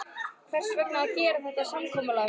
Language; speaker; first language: Icelandic; native; Icelandic